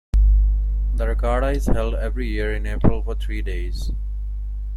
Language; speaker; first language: English; non-native, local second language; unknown